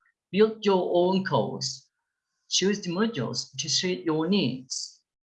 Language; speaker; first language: English; non-native, fluent; Turkish